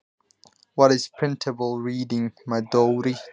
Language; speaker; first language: Icelandic; non-native, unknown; Nepali